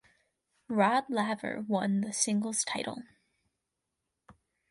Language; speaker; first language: English; native; English